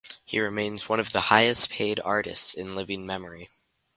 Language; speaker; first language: English; native; English